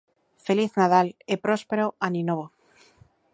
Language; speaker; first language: Galician; native; Galician